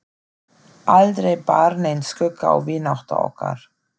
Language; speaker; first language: Icelandic; non-native, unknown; German